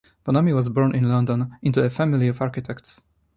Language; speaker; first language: English; non-native, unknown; Polish